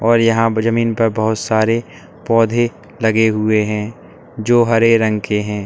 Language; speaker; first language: Hindi; native; Hindi